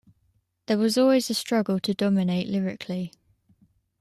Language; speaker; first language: English; native; English